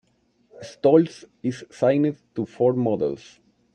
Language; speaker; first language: English; non-native, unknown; Spanish